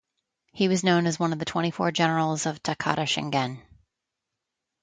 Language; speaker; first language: English; native; English